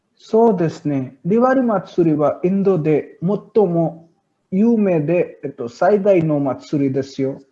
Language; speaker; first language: Japanese; non-native, learner; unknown